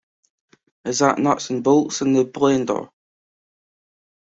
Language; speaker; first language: English; native; English